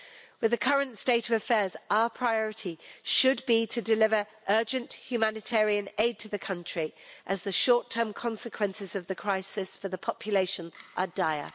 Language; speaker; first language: English; native; English